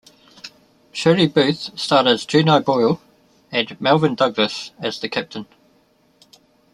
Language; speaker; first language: English; native; English